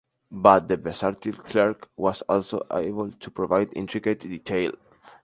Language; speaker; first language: English; non-native, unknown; Spanish